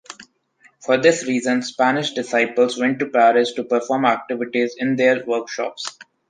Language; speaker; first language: English; non-native, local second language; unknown